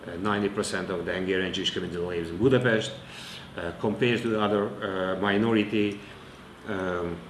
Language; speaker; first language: English; non-native, learner; Hungarian